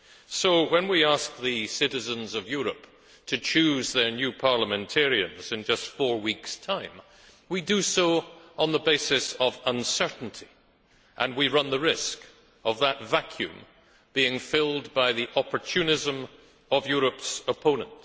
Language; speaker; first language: English; native; English